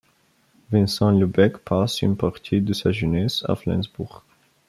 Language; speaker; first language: French; non-native, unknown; Bulgarian